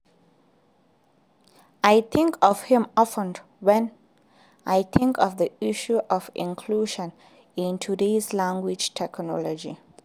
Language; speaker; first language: English; non-native, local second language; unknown